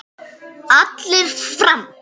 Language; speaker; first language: Icelandic; native; Icelandic